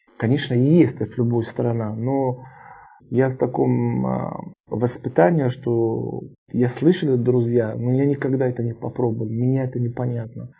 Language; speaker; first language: Russian; non-native, learner; Arabic